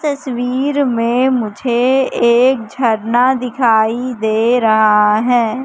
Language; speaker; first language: Hindi; native; Hindi